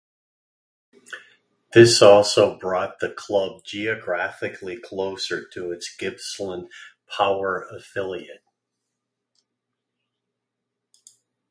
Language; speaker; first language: English; native; English